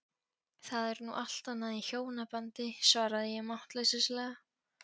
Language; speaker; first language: Icelandic; non-native, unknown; Polish